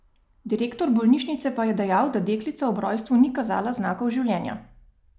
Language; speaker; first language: Slovenian; native; Slovenian